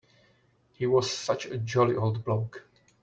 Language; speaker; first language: English; non-native, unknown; Czech